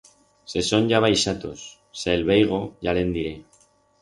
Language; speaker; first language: Aragonese; non-native, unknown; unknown